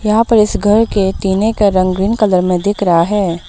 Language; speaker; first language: Hindi; non-native, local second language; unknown